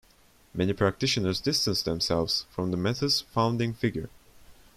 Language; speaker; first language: English; non-native, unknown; Turkish